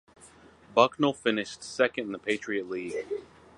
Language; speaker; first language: English; native; English